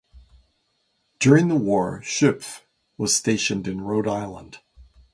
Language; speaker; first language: English; native; English